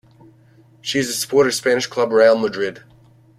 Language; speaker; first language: English; native; English